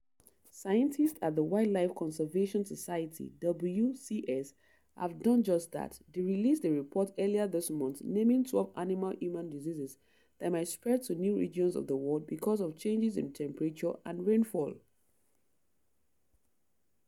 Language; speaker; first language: English; non-native, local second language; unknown